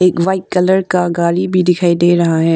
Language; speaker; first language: Hindi; non-native, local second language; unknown